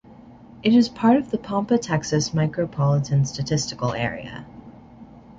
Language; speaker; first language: English; native; English